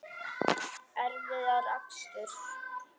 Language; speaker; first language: Icelandic; native; Icelandic